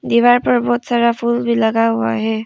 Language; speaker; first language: Hindi; non-native, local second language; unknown